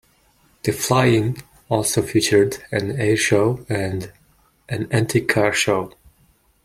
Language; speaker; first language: English; non-native, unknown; Mongolian